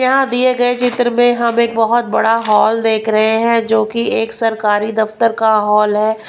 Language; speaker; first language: Hindi; non-native, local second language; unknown